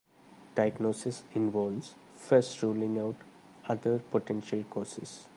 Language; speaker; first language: English; non-native, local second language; Malayalam